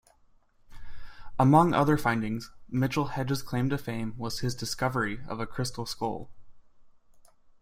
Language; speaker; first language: English; native; English